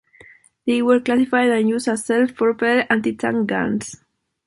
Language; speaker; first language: English; non-native, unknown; Spanish